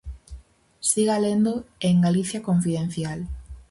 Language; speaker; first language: Galician; native; Galician